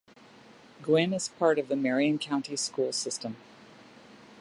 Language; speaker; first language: English; native; English